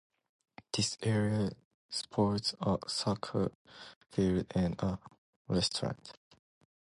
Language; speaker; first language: English; non-native, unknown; Japanese